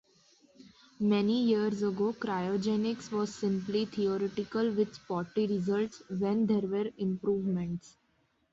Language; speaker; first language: English; non-native, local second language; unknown